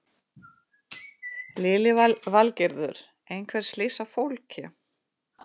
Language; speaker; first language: Icelandic; non-native, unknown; Russian